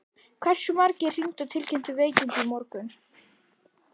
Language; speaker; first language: Icelandic; native; Icelandic